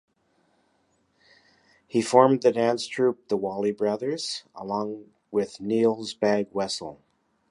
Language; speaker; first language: English; native; English